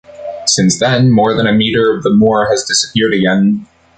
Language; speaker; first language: English; native; English